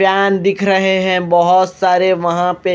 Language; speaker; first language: Hindi; non-native, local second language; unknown